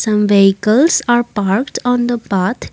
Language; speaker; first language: English; non-native, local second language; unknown